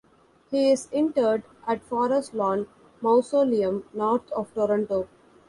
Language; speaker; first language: English; non-native, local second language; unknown